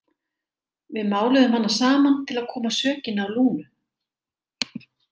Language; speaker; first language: Icelandic; native; Icelandic